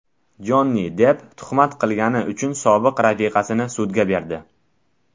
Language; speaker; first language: Uzbek; non-native, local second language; Tajik